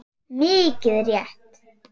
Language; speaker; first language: Icelandic; non-native, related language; Swedish